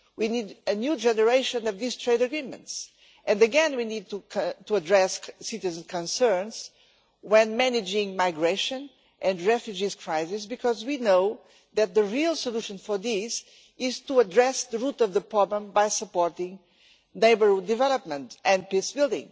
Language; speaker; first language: English; non-native, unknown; Portuguese